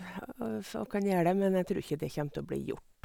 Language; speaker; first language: Norwegian; native; Norwegian